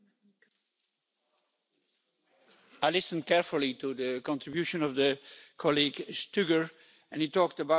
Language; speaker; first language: English; non-native, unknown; Dutch